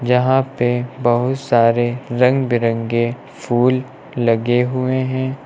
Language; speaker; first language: Hindi; native; Hindi